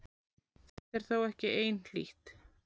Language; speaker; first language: Icelandic; native; Icelandic